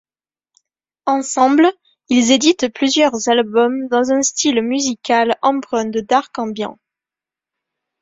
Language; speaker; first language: French; native; French